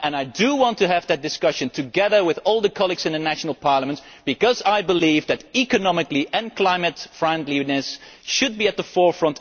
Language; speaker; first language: English; non-native, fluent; Dutch